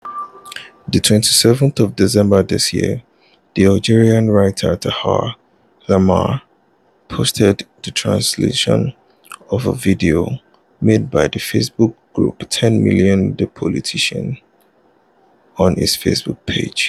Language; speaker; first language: English; non-native, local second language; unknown